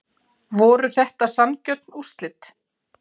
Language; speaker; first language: Icelandic; native; Icelandic